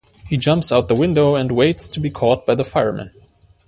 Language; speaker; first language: English; non-native, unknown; German